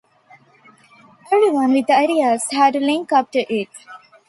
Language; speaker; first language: English; non-native, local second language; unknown